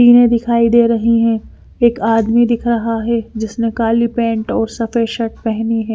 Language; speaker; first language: Hindi; non-native, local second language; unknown